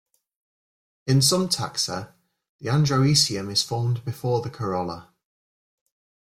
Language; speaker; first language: English; native; English